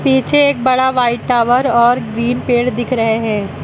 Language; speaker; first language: Hindi; native; Hindi